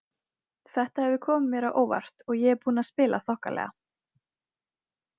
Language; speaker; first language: Icelandic; native; Icelandic